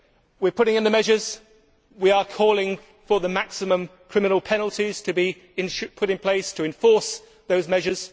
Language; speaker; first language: English; native; English